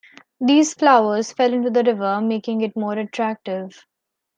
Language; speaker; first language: English; non-native, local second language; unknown